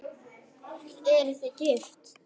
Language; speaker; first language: Icelandic; native; Icelandic